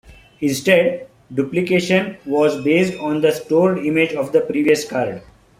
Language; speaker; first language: English; non-native, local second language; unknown